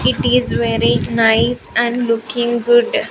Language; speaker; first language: English; non-native, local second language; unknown